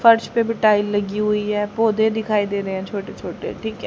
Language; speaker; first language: Hindi; native; Hindi